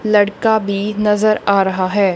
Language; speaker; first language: Hindi; non-native, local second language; Punjabi